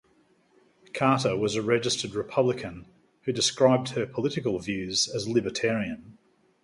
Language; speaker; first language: English; native; English